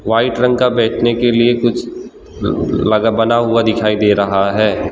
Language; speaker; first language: Hindi; non-native, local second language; Gujarati